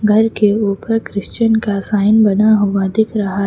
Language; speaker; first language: Hindi; native; Hindi